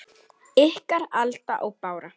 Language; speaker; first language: Icelandic; native; Icelandic